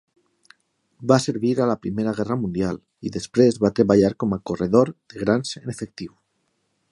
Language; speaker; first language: Catalan; non-native, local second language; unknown